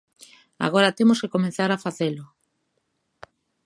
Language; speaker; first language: Galician; native; Galician